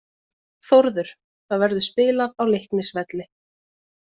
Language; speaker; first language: Icelandic; native; Icelandic